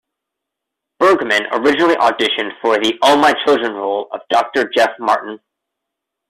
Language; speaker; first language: English; native; English